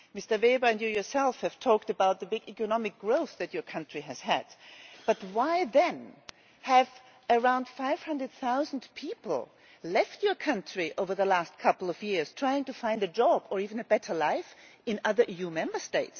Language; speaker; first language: English; non-native, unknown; German